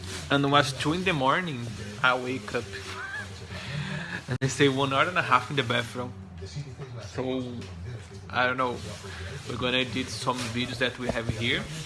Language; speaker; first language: English; non-native, learner; Portuguese